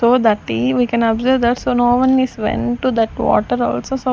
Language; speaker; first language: English; non-native, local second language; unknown